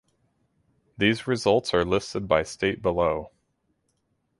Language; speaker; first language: English; native; English